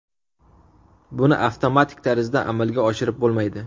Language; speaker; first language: Uzbek; native; Uzbek